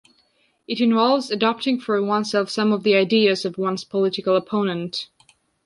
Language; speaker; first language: English; non-native, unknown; Georgian